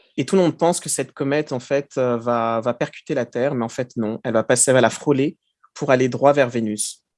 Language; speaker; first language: French; early bilingual, other home language; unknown